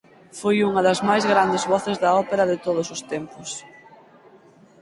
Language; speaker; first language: Galician; native; Galician